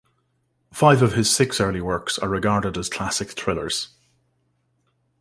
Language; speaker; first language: English; native; English